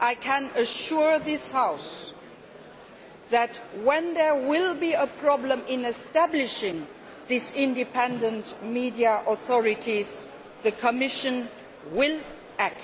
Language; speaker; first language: English; non-native, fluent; Luxembourgish